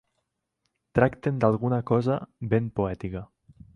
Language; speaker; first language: Catalan; native; Catalan